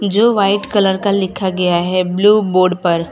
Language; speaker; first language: Hindi; non-native, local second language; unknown